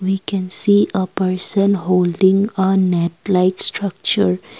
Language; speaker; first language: English; non-native, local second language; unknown